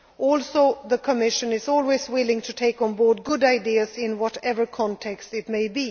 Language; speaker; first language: English; non-native, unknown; Swedish